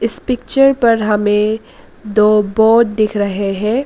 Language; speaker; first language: Hindi; early bilingual, other home language; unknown